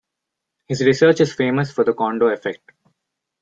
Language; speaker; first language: English; non-native, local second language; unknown